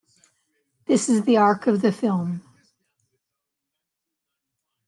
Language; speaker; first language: English; native; English